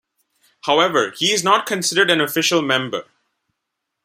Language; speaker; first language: English; non-native, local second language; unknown